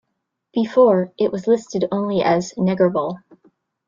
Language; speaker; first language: English; native; English